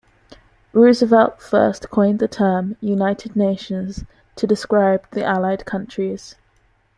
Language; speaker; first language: English; native; English